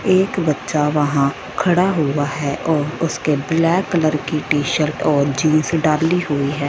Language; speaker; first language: Hindi; non-native, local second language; Punjabi